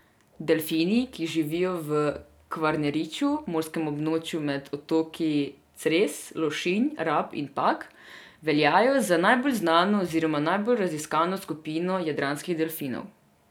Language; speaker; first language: Slovenian; non-native, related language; Serbian